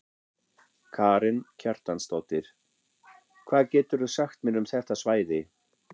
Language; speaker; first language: Icelandic; non-native, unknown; German